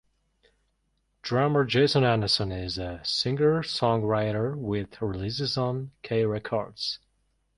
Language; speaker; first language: English; non-native, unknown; Mongolian